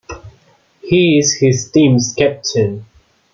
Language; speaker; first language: English; non-native, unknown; Spanish